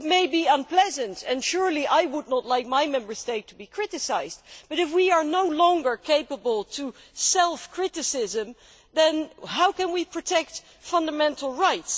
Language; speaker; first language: English; non-native, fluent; Dutch